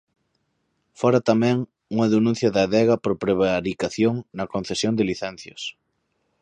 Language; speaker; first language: Galician; native; Galician